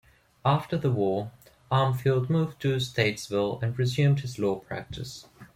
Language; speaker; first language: English; non-native, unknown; German